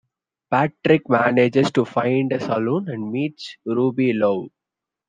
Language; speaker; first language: English; non-native, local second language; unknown